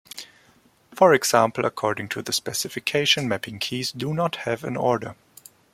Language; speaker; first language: English; non-native, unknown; German